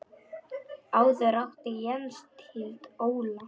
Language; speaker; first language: Icelandic; non-native, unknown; Polish